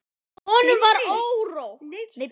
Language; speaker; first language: Icelandic; native; Icelandic